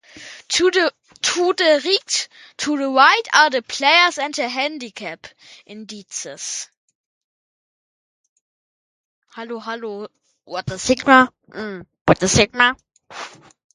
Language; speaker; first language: English; non-native, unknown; German